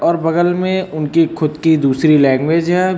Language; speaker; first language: Hindi; native; Hindi